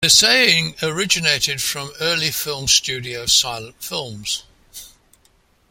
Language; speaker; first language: English; native; English